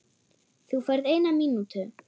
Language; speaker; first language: Icelandic; non-native, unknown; German